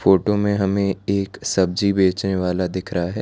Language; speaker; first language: Hindi; non-native, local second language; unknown